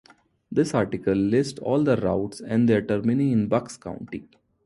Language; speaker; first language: English; non-native, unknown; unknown